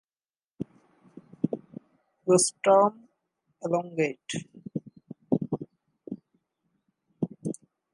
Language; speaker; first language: English; non-native, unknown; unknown